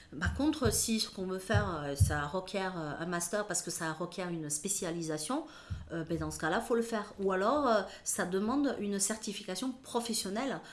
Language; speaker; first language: French; early bilingual, other home language; Chinese